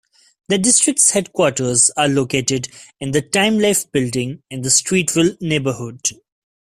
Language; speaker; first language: English; non-native, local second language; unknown